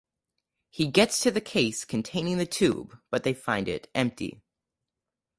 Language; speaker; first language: English; native; English